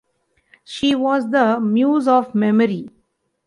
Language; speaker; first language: English; non-native, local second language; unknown